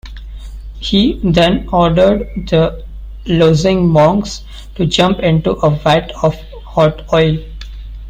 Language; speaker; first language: English; non-native, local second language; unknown